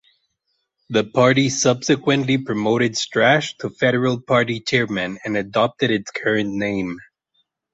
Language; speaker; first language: English; non-native, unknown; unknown